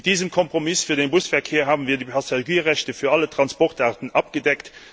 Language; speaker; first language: German; non-native, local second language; Luxembourgish